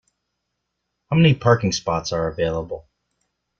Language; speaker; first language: English; native; English